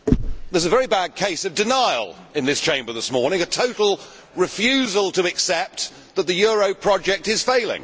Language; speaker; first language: English; native; English